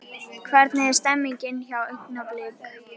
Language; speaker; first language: Icelandic; native; Icelandic